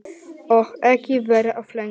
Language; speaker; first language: Icelandic; non-native, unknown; Polish